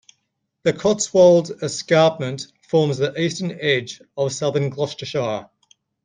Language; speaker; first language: English; native; English